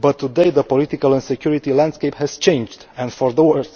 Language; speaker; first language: English; non-native, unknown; Romanian